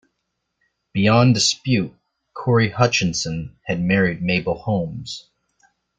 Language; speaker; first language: English; native; English